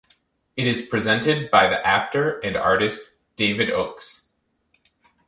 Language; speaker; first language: English; native; English